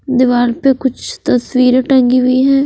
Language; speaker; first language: Hindi; non-native, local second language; Punjabi